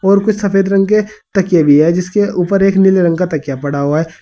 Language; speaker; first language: Hindi; native; Hindi